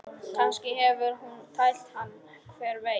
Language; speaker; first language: Icelandic; non-native, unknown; Polish